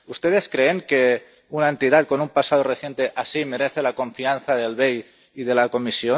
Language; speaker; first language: Spanish; non-native, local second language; Catalan